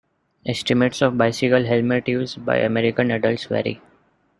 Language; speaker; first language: English; non-native, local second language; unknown